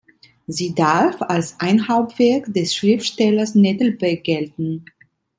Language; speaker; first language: German; non-native, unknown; Italian